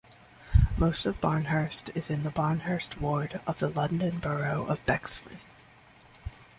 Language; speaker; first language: English; native; English